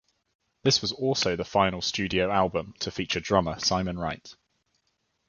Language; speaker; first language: English; native; English